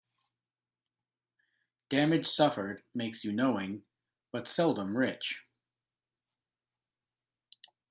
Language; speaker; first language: English; native; English